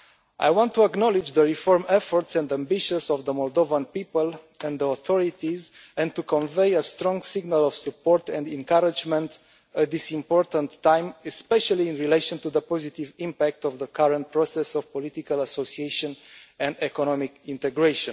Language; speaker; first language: English; non-native, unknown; Romanian